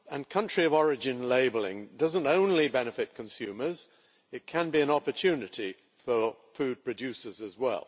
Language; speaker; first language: English; native; English